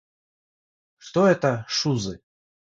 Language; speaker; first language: Russian; non-native, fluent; Georgian